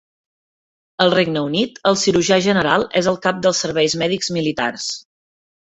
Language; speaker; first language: Catalan; native; Catalan